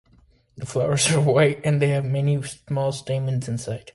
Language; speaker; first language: English; native; English